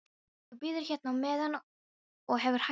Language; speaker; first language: Icelandic; non-native, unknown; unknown